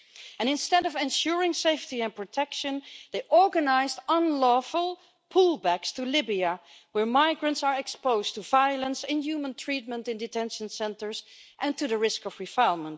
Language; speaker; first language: English; non-native, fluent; Dutch